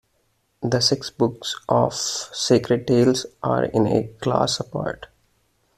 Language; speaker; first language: English; non-native, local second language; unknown